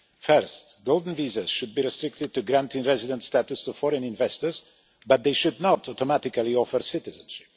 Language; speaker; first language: English; non-native, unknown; Polish